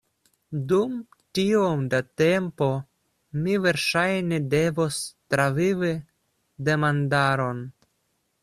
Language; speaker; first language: Esperanto; non-native, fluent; Russian